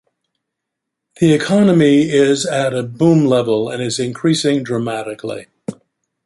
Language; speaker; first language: English; native; English